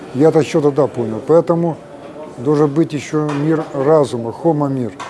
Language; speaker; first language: Russian; native; Russian